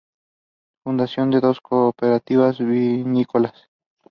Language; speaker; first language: English; non-native, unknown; Spanish